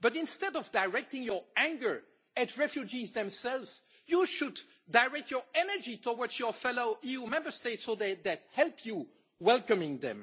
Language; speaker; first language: English; non-native, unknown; French